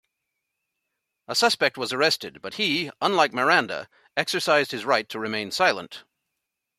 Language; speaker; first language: English; native; English